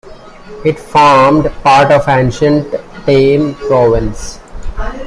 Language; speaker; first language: English; non-native, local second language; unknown